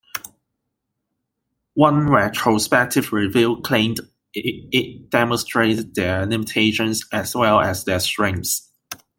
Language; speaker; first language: English; non-native, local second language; Cantonese